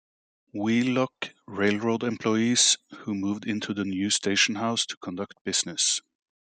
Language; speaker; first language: English; native; English